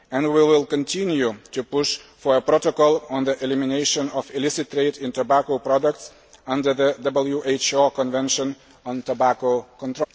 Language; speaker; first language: English; non-native, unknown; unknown